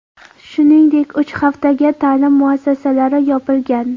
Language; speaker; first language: Uzbek; non-native, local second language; Kara-Kalpak